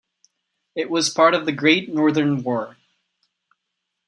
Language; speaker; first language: English; non-native, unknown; Czech